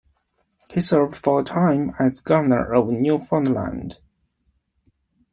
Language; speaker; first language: English; non-native, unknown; Chinese